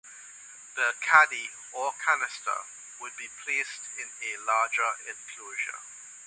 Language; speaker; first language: English; native; English